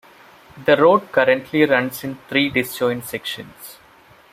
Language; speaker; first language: English; non-native, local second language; Malayalam